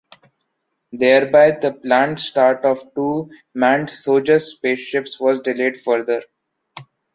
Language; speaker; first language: English; non-native, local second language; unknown